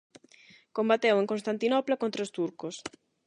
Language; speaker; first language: Galician; non-native, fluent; Spanish